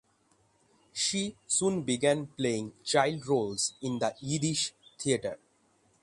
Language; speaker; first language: English; non-native, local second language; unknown